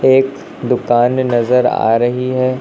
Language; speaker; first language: Hindi; native; Hindi